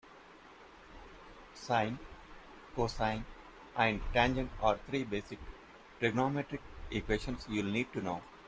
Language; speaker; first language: English; non-native, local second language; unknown